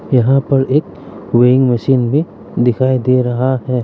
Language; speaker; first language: Hindi; non-native, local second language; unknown